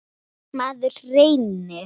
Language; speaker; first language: Icelandic; non-native, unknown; Thai